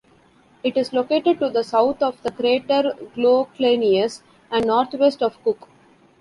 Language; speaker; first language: English; non-native, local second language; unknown